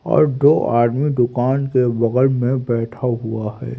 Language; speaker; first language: Hindi; native; Hindi